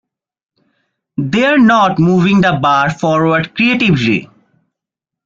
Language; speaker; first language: English; non-native, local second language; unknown